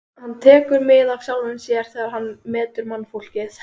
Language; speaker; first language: Icelandic; native; Icelandic